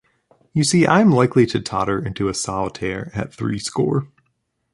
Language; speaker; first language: English; native; English